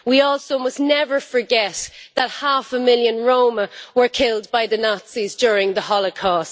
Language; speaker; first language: English; native; English